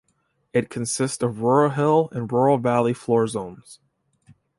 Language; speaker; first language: English; native; English